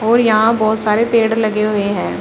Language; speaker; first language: Hindi; native; Hindi